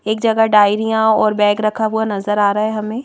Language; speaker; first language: Hindi; native; Hindi